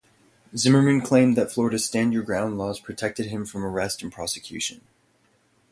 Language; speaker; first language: English; native; English